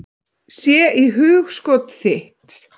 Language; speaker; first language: Icelandic; native; Icelandic